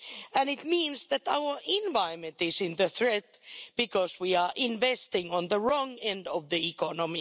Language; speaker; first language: English; non-native, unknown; Finnish